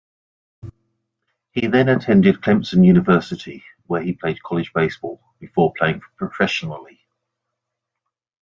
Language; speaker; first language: English; native; English